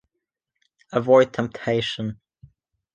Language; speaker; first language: English; native; English